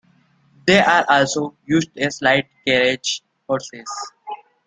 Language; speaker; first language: English; non-native, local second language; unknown